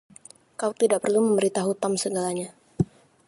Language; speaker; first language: Indonesian; native; Indonesian